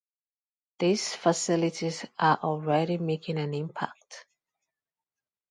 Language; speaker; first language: English; non-native, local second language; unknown